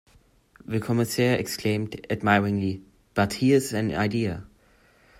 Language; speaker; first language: English; non-native, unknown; German